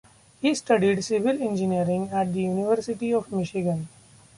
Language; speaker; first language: English; non-native, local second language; Marathi